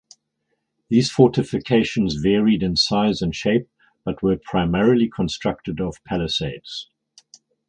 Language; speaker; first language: English; native; English